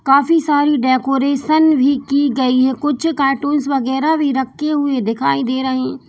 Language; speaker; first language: Hindi; native; Hindi